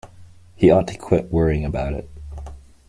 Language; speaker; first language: English; native; English